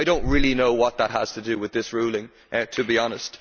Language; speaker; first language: English; native; English